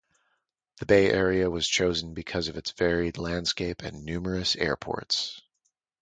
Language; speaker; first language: English; native; English